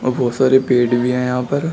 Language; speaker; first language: Hindi; native; Hindi